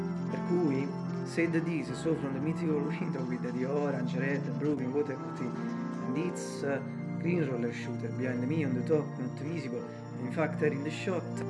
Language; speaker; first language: English; non-native, learner; Italian